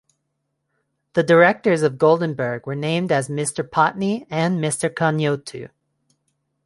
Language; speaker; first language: English; non-native, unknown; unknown